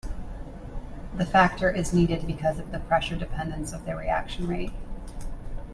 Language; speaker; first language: English; native; English